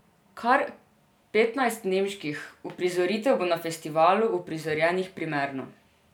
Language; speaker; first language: Slovenian; non-native, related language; Serbian